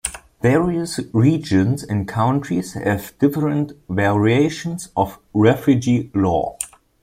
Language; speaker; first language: English; non-native, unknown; German